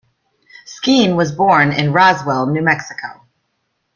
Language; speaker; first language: English; native; English